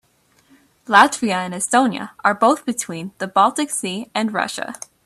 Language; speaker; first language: English; native; English